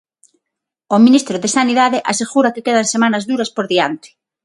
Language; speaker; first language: Galician; non-native, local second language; Spanish